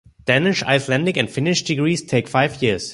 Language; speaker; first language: English; non-native, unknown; German